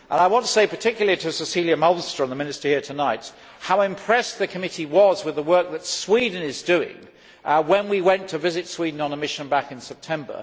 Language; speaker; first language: English; native; English